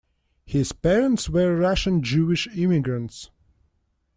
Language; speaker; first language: English; non-native, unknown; Russian